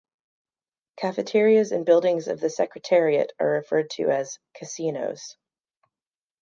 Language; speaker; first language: English; native; English